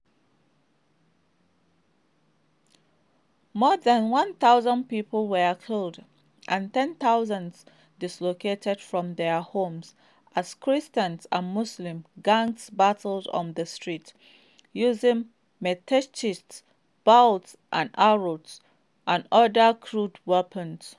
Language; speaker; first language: English; non-native, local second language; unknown